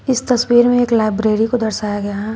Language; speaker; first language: Hindi; native; Hindi